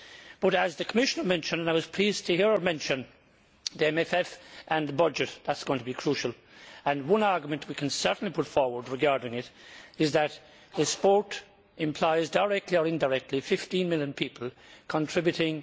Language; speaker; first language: English; native; English